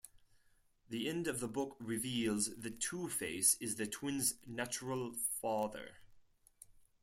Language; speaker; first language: English; non-native, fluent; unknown